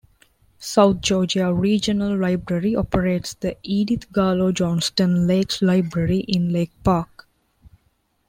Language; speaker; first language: English; non-native, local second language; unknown